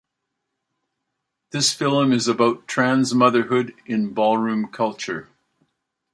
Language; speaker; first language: English; native; English